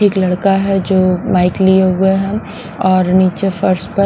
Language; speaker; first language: Hindi; non-native, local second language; Punjabi